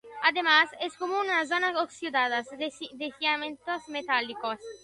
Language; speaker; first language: Spanish; non-native, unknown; Italian